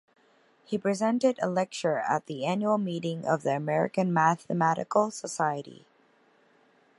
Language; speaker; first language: English; native; English